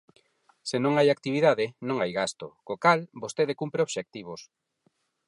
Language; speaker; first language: Galician; non-native, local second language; Spanish